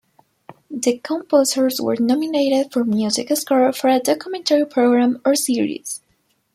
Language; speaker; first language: English; non-native, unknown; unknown